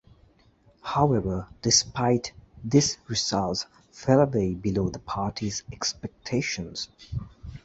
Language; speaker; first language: English; native; English